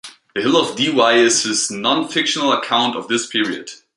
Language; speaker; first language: English; native; English